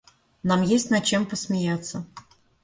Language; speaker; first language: Russian; native; Russian